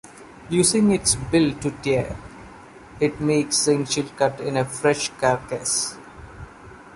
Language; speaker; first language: English; non-native, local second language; Malayalam